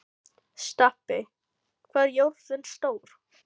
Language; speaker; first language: Icelandic; non-native, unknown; Filipino